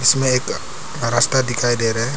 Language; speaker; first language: Hindi; early bilingual, other home language; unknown